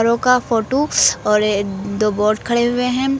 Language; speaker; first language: Hindi; native; Hindi